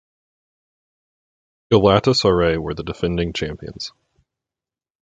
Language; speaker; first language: English; native; English